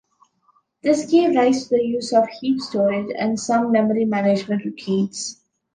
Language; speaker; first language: English; non-native, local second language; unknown